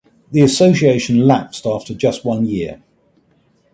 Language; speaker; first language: English; native; English